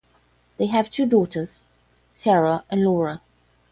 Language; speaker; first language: English; non-native, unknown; Portuguese